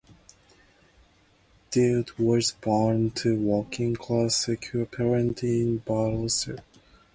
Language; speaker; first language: English; non-native, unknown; Japanese